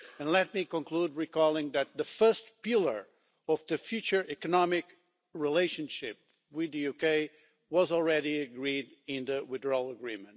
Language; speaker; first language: English; non-native, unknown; Portuguese